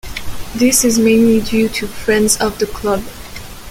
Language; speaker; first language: English; non-native, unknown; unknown